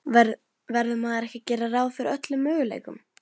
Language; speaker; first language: Icelandic; non-native, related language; Norwegian